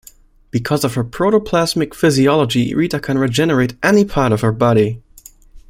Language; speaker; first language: English; non-native, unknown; German